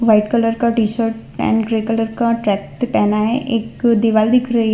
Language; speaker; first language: Hindi; non-native, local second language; Gujarati